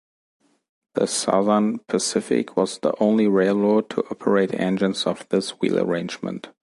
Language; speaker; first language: English; non-native, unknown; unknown